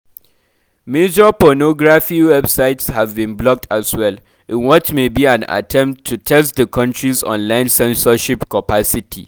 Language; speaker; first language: English; non-native, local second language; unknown